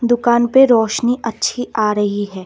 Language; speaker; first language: Hindi; non-native, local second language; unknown